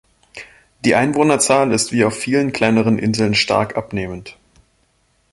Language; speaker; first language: German; native; German